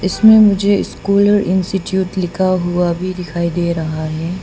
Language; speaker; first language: Hindi; non-native, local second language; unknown